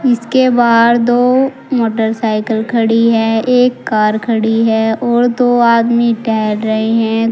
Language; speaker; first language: Hindi; native; Hindi